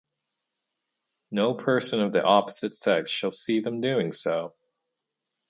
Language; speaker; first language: English; native; English